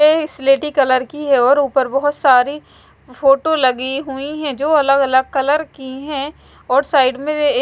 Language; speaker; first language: Hindi; non-native, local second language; Punjabi